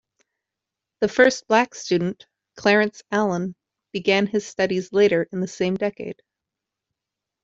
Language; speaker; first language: English; native; English